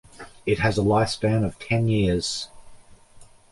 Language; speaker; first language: English; native; English